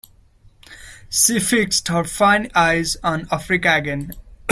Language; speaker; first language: English; non-native, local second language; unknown